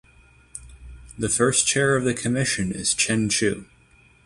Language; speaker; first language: English; native; English